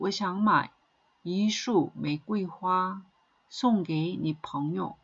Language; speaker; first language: Chinese; non-native, fluent; Korean